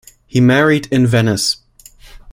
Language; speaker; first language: English; non-native, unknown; German